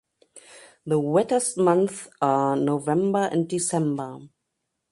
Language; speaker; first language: English; non-native, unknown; German